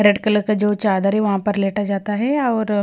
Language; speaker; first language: Hindi; non-native, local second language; Punjabi